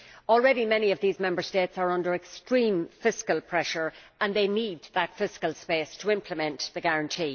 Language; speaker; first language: English; native; English